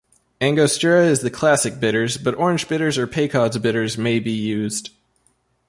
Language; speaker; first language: English; native; English